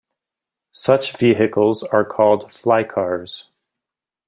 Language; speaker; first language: English; native; English